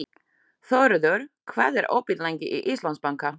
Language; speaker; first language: Icelandic; non-native, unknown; Slovak